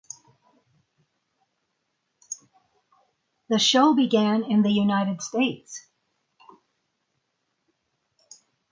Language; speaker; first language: English; native; English